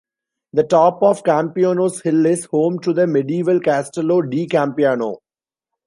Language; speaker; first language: English; non-native, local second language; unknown